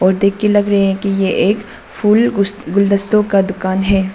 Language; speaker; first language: Hindi; non-native, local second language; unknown